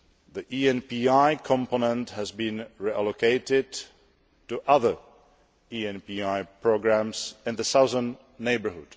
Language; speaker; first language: English; non-native, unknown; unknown